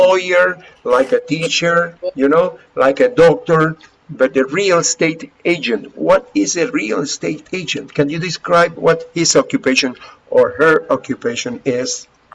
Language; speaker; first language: English; non-native, fluent; Spanish